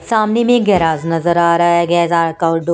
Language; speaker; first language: Hindi; non-native, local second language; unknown